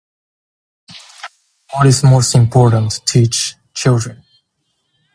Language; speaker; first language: English; native; English